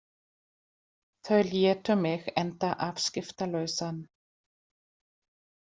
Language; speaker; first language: Icelandic; non-native, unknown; German